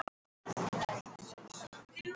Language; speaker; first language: Icelandic; non-native, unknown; Russian